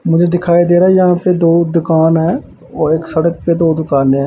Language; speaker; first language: Hindi; non-native, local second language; Punjabi